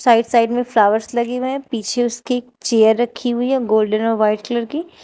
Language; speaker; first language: Hindi; native; Hindi